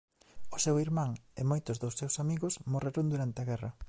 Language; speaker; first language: Galician; native; Galician